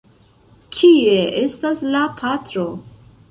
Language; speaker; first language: Esperanto; non-native, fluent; Central Kurdish